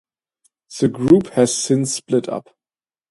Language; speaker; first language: English; non-native, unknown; German